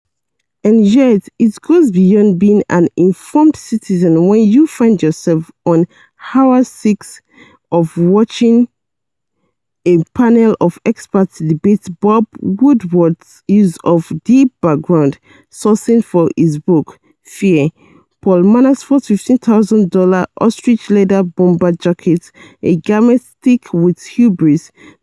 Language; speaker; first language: English; non-native, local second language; Yoruba